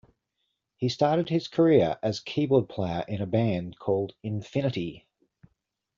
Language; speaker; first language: English; native; English